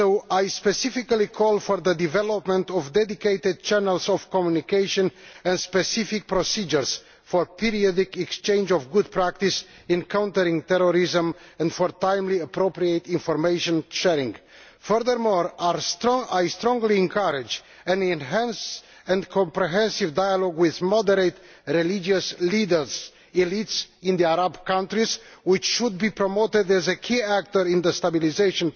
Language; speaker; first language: English; non-native, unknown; Romanian